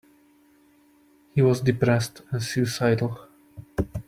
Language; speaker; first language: English; non-native, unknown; Czech